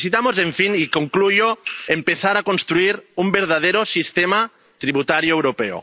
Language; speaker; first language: Spanish; non-native, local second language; Catalan